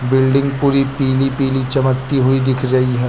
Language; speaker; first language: Hindi; native; Hindi